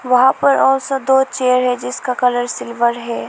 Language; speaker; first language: Hindi; non-native, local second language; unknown